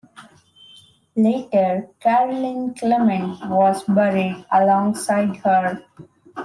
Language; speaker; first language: English; non-native, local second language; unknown